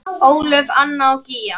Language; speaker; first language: Icelandic; native; Icelandic